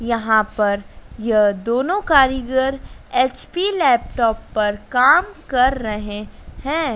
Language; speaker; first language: Hindi; native; Hindi